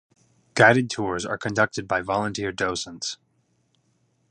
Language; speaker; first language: English; native; English